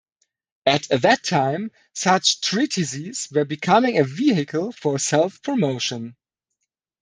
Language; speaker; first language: English; non-native, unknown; German